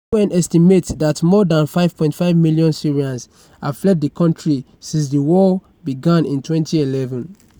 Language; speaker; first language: English; non-native, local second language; Yoruba